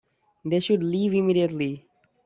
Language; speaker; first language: English; non-native, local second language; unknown